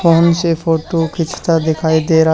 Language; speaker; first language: Hindi; native; Hindi